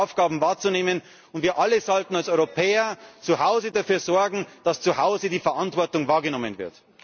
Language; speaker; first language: German; native; German